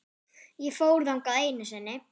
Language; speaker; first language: Icelandic; non-native, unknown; German